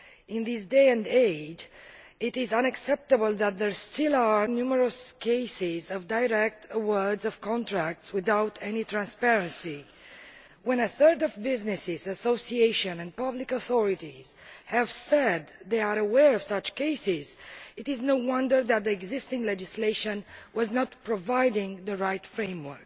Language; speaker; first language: English; non-native, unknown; Romanian